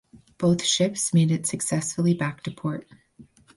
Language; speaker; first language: English; native; English